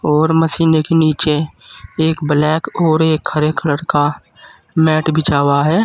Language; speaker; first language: Hindi; native; Hindi